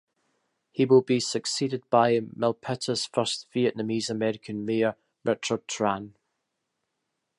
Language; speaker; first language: English; native; English